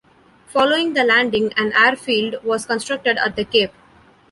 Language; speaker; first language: English; non-native, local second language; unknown